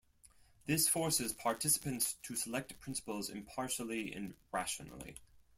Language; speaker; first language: English; non-native, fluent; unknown